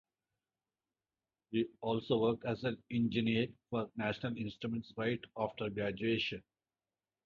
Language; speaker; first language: English; non-native, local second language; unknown